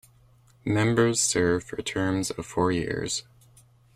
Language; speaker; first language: English; native; English